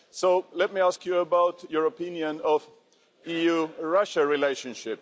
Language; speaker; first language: English; non-native, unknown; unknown